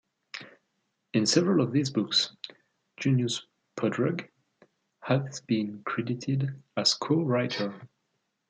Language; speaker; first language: English; non-native, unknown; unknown